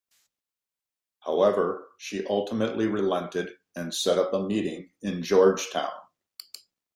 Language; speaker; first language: English; native; English